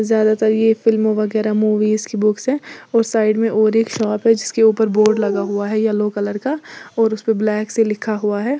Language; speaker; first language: Hindi; native; Hindi